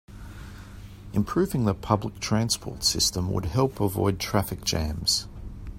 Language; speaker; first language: English; native; English